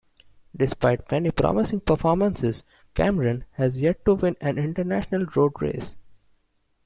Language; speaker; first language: English; non-native, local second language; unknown